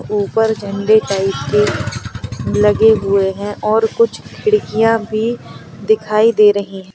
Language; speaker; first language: Hindi; native; Hindi